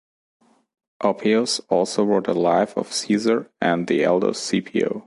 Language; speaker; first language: English; non-native, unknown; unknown